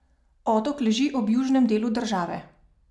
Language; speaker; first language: Slovenian; native; Slovenian